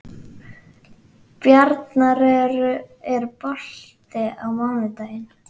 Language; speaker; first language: Icelandic; native; Icelandic